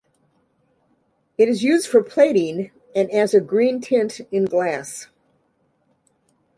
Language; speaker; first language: English; native; English